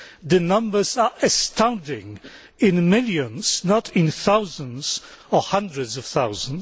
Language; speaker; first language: English; non-native, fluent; Polish